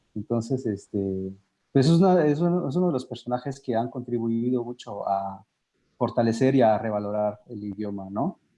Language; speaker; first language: Spanish; native; Spanish